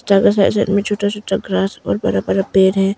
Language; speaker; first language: Hindi; non-native, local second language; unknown